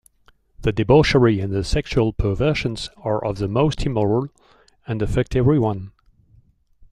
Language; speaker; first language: English; non-native, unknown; French